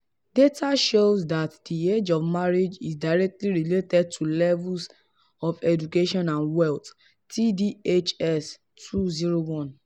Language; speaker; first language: English; non-native, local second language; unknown